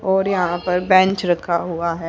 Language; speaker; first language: Hindi; native; Hindi